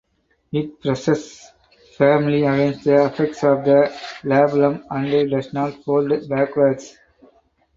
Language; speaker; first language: English; non-native, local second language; Tamil